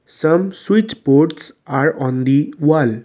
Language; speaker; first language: English; non-native, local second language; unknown